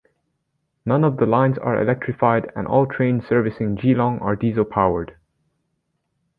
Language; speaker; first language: English; native; English